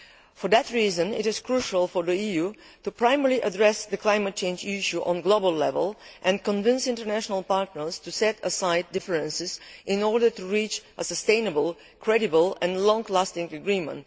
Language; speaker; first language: English; non-native, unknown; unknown